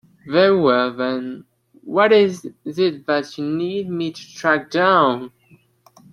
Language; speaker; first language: English; non-native, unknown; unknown